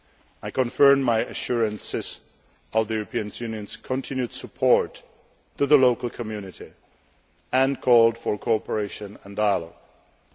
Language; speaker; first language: English; non-native, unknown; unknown